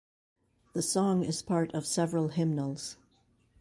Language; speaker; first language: English; native; English